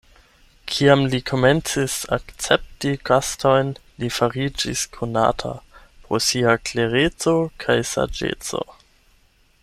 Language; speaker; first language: Esperanto; non-native, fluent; German